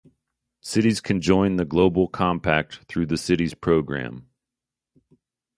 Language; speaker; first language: English; native; English